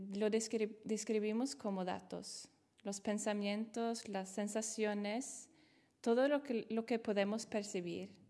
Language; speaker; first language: Spanish; non-native, fluent; Swedish